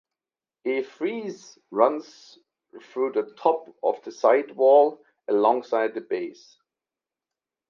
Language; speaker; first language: English; non-native, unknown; German